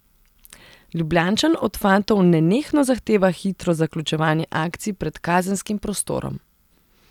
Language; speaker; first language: Slovenian; non-native, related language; Serbian